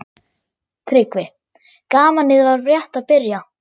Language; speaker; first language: Icelandic; non-native, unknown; German